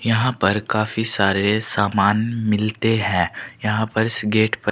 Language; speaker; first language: Hindi; native; Hindi